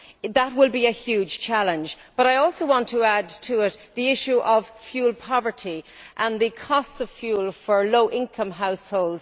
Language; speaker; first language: English; native; English